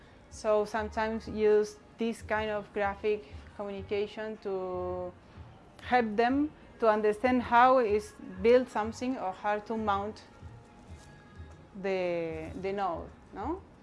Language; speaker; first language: English; non-native, learner; Spanish